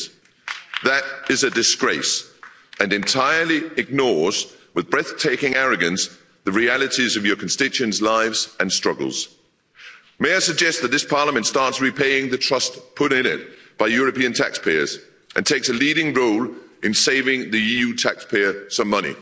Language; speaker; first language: English; non-native, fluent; Danish